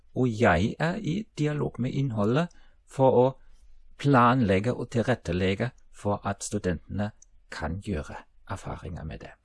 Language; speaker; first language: Norwegian; non-native, related language; German